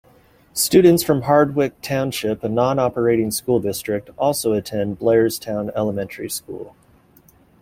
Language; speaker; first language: English; native; English